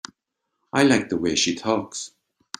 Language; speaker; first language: English; native; English